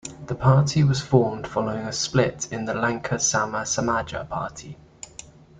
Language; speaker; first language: English; native; English